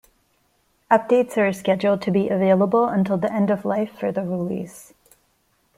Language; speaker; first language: English; non-native, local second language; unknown